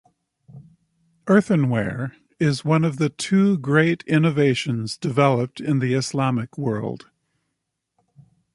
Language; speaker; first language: English; native; English